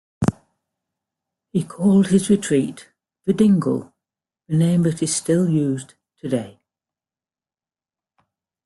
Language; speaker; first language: English; native; English